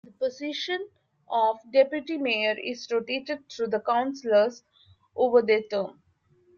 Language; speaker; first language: English; non-native, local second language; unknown